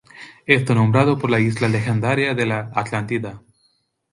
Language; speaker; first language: Spanish; non-native, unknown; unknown